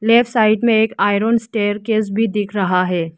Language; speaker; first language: Hindi; non-native, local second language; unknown